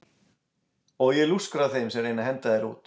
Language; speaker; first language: Icelandic; native; Icelandic